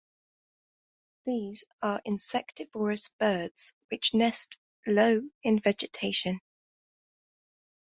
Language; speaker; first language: English; native; English